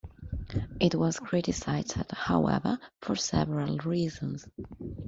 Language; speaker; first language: English; non-native, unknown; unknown